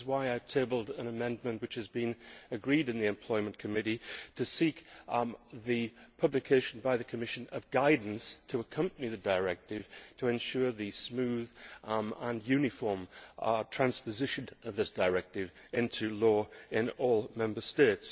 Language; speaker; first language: English; native; English